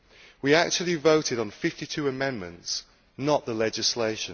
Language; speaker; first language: English; native; English